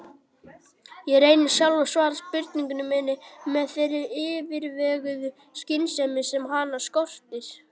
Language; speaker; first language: Icelandic; native; Icelandic